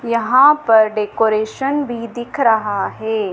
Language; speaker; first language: Hindi; native; Hindi